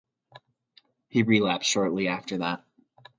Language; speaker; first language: English; native; English